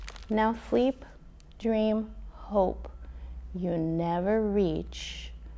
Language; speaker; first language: English; native; English